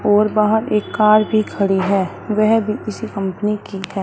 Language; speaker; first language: Hindi; non-native, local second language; Punjabi